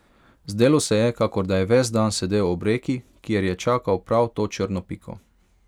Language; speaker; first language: Slovenian; non-native, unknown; Hungarian